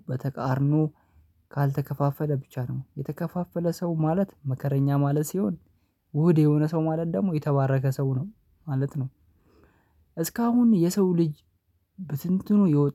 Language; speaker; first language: Amharic; non-native, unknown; Oromo